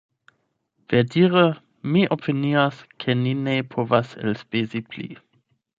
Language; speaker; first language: Esperanto; non-native, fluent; German